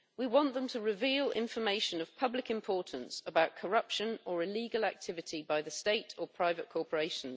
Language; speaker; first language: English; native; English